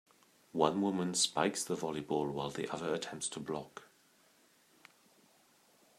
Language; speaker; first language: English; native; English